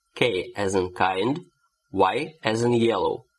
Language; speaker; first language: English; non-native, fluent; Russian